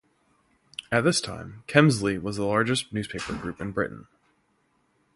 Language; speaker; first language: English; native; English